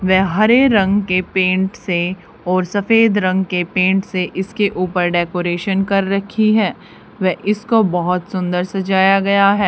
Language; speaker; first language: Hindi; native; Hindi